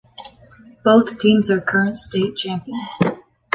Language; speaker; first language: English; native; English